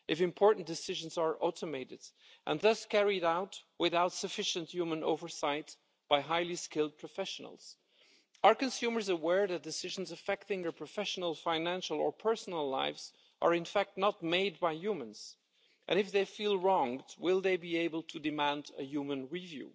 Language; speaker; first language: English; non-native, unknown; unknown